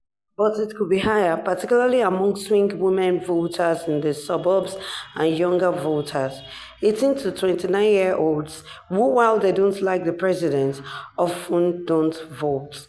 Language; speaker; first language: English; non-native, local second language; Yoruba